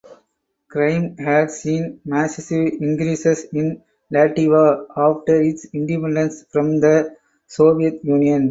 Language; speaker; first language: English; non-native, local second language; Tamil